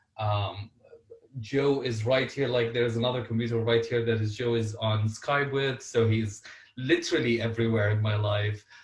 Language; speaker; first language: English; non-native, fluent; Arabic